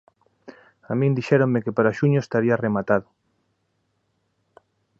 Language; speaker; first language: Galician; native; Galician